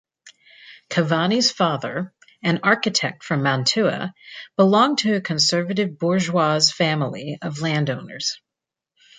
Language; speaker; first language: English; native; English